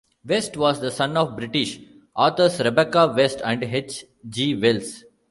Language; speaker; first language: English; non-native, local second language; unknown